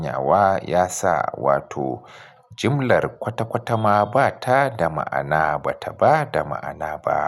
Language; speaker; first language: Hausa; native; Hausa